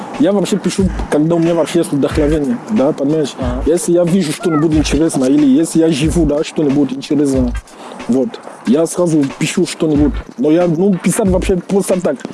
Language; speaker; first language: Russian; non-native, fluent; English